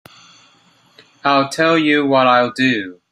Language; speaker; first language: English; native; English